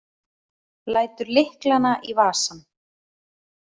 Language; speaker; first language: Icelandic; native; Icelandic